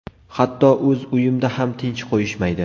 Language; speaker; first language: Uzbek; native; Uzbek